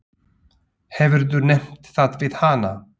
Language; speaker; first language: Icelandic; non-native, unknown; Slovak